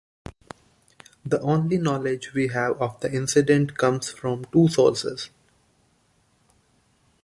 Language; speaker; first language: English; non-native, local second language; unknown